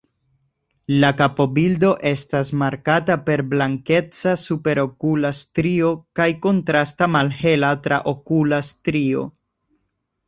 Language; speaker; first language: Esperanto; non-native, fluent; Spanish